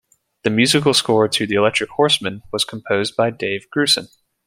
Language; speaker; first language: English; native; English